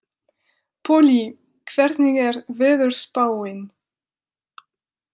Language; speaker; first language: Icelandic; non-native, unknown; French